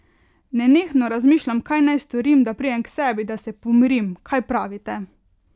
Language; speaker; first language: Slovenian; native; Slovenian